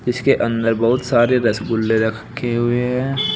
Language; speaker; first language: Hindi; native; Hindi